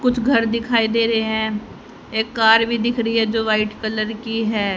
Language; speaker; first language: Hindi; native; Hindi